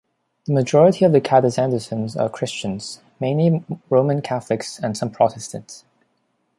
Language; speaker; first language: English; non-native, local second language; Cantonese